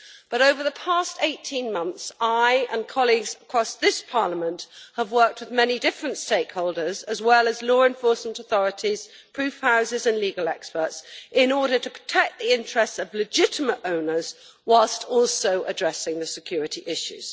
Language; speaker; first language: English; native; English